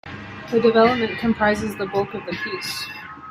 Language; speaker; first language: English; native; English